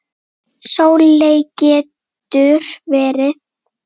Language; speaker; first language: Icelandic; native; Icelandic